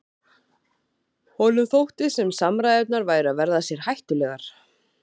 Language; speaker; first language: Icelandic; native; Icelandic